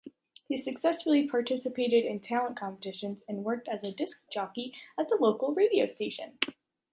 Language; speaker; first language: English; native; English